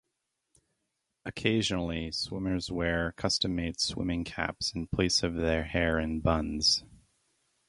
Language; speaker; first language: English; native; English